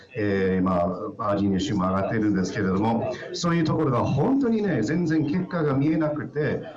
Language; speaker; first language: Japanese; native; Japanese